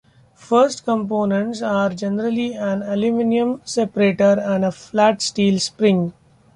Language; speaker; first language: English; non-native, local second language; Marathi